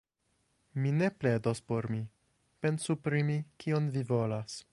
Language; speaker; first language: Esperanto; non-native, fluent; English